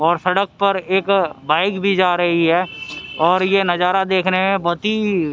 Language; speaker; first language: Hindi; native; Hindi